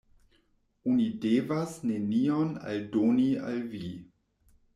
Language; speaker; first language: Esperanto; non-native, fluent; German